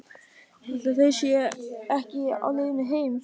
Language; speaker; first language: Icelandic; non-native, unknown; German